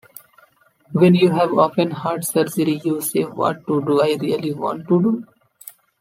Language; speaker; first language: English; non-native, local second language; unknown